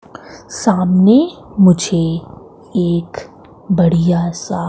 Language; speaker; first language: Hindi; native; Hindi